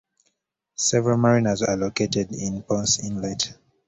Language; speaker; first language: English; native; English